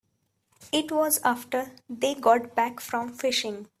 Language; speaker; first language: English; non-native, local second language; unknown